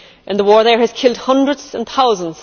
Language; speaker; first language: English; native; English